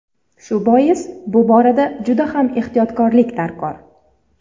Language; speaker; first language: Uzbek; native; Uzbek